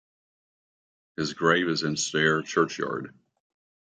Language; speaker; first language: English; native; English